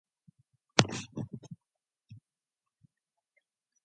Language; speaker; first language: English; non-native, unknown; Mongolian